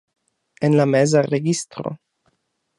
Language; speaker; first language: Esperanto; non-native, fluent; German